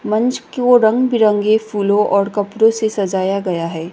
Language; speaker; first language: Hindi; non-native, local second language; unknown